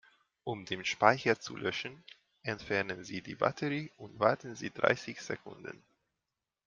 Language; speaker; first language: German; non-native, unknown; Hungarian